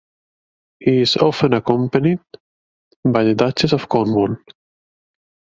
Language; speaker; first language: English; native; English